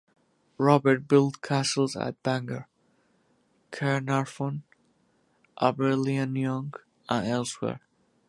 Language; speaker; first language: English; non-native, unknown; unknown